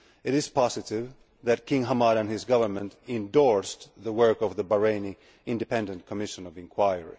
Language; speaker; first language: English; non-native, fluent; Finnish